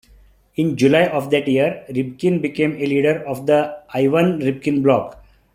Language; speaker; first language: English; non-native, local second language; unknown